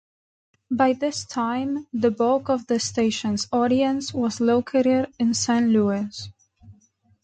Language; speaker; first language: English; non-native, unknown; Spanish